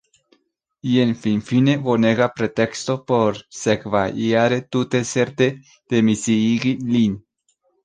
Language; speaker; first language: Esperanto; non-native, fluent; Spanish